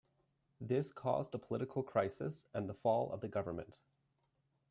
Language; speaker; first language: English; native; English